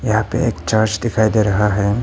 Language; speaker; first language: Hindi; non-native, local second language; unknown